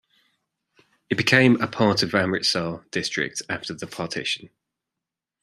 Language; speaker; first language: English; native; English